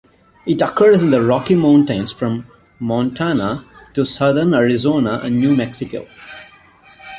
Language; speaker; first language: English; non-native, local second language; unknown